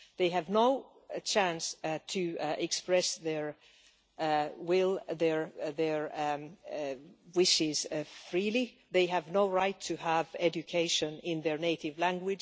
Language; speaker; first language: English; non-native, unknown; Finnish